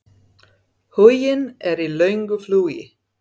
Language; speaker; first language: Icelandic; non-native, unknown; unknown